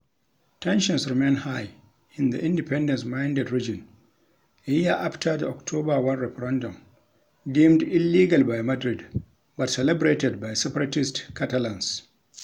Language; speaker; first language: English; non-native, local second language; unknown